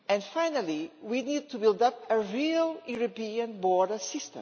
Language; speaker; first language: English; non-native, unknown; Portuguese